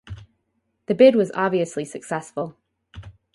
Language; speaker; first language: English; native; English